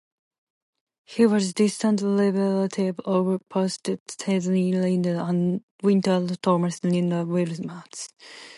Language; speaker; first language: English; non-native, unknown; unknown